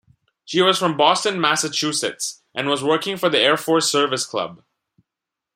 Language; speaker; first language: English; non-native, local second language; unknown